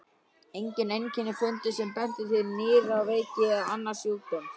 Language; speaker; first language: Icelandic; native; Icelandic